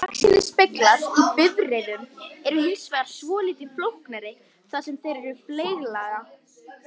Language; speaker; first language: Icelandic; native; Icelandic